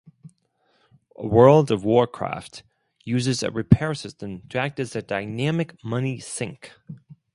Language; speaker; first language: English; non-native, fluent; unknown